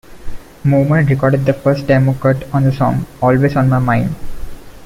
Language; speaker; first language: English; non-native, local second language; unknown